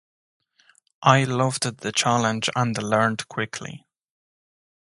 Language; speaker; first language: English; native; English